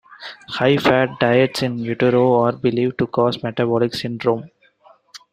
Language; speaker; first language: English; non-native, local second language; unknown